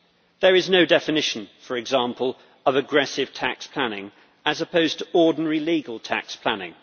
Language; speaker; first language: English; native; English